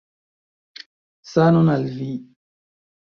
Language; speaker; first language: Esperanto; non-native, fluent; Chinese